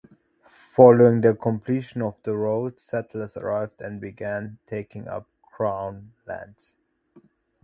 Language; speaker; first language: English; native; English